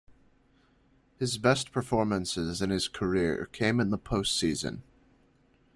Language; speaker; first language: English; native; English